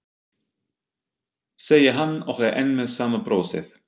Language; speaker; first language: Icelandic; non-native, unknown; German